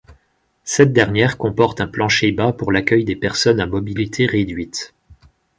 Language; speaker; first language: French; native; French